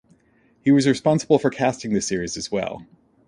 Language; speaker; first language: English; native; English